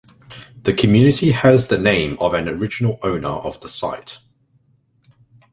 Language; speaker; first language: English; native; English